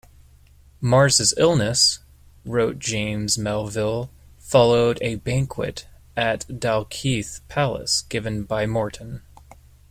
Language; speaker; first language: English; native; English